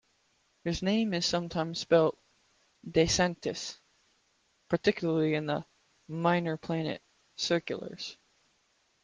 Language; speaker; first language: English; native; English